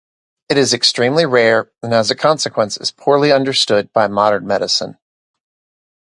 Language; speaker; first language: English; native; English